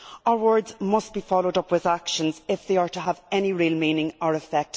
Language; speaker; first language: English; native; English